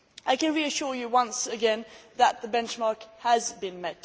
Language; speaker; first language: English; non-native, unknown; Swedish